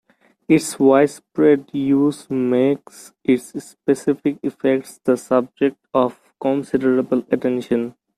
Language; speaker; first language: English; non-native, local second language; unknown